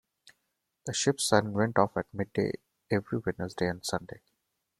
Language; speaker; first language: English; non-native, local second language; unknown